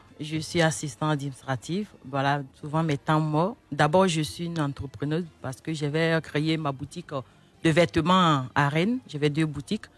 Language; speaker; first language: French; non-native, local second language; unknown